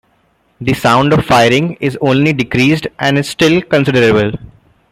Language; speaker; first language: English; non-native, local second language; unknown